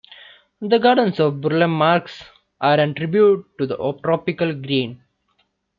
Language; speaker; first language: English; non-native, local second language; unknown